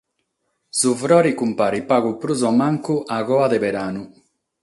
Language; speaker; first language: Sardinian; non-native, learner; Catalan